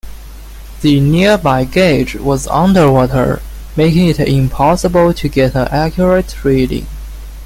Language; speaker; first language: English; non-native, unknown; Chinese